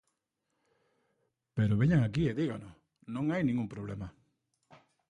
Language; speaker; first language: Galician; native; Galician